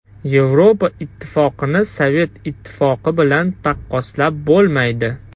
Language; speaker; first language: Uzbek; non-native, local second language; Russian